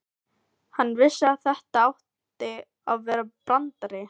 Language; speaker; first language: Icelandic; non-native, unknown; Filipino